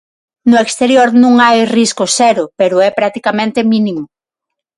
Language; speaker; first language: Galician; non-native, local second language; Spanish